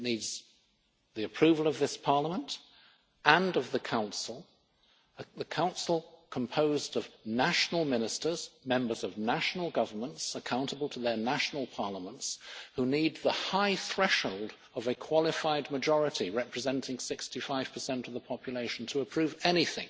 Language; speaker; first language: English; native; English